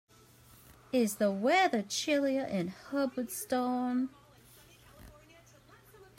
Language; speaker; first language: English; native; English